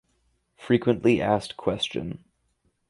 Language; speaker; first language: English; native; English